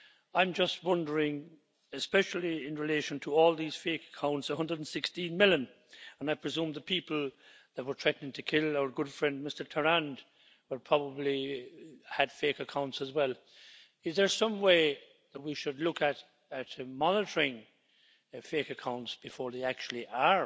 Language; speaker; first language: English; native; English